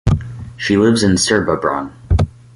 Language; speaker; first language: English; native; English